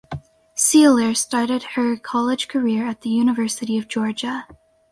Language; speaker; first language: English; native; English